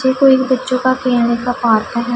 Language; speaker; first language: Hindi; non-native, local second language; Punjabi